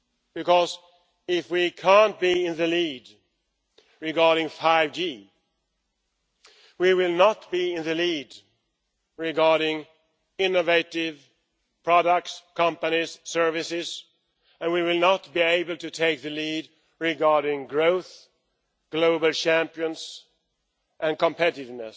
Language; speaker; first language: English; non-native, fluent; Swedish